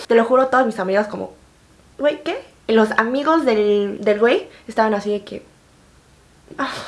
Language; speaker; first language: Spanish; early bilingual, other home language; Korean